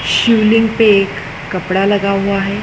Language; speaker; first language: Hindi; native; Hindi